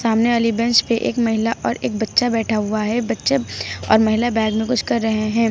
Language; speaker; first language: Hindi; native; Hindi